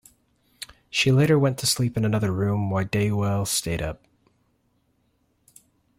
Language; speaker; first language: English; native; English